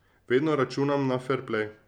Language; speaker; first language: Slovenian; native; Slovenian